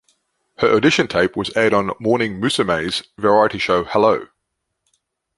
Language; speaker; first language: English; native; English